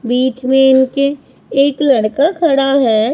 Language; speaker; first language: Hindi; non-native, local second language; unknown